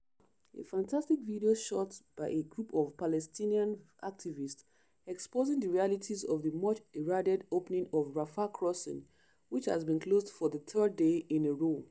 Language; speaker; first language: English; non-native, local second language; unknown